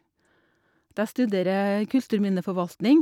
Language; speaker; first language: Norwegian; native; Norwegian